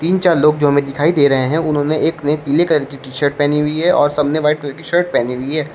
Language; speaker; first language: Hindi; native; Hindi